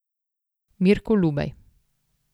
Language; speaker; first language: Slovenian; native; Slovenian